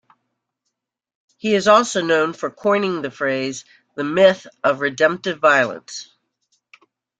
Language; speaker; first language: English; native; English